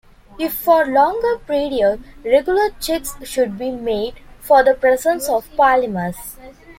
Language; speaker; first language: English; non-native, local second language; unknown